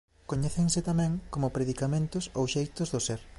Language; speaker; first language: Galician; native; Galician